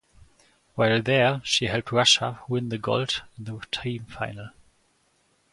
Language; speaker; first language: English; non-native, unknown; German